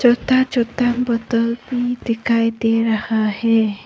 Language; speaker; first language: Hindi; non-native, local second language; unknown